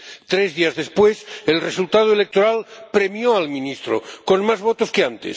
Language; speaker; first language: Spanish; non-native, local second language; Catalan